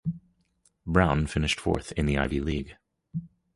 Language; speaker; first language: English; native; English